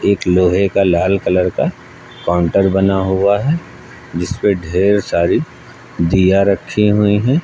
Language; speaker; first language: Hindi; native; Hindi